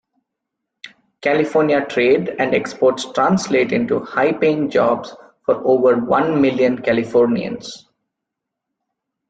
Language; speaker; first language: English; non-native, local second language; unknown